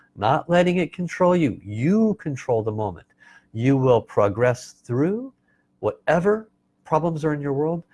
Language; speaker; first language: English; native; English